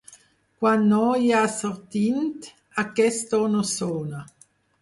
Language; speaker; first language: Catalan; non-native, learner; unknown